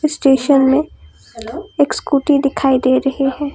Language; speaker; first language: Hindi; non-native, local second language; Assamese